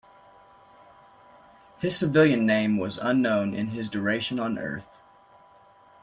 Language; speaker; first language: English; native; English